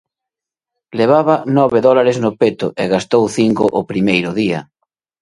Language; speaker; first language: Galician; native; Galician